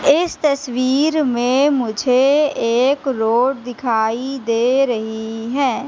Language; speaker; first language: Hindi; native; Hindi